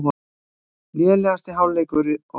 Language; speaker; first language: Icelandic; native; Icelandic